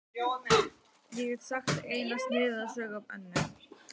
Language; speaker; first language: Icelandic; native; Icelandic